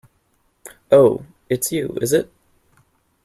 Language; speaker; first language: English; native; English